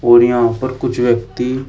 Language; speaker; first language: Hindi; native; Hindi